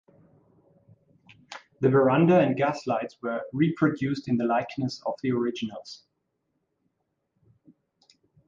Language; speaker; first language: English; native; English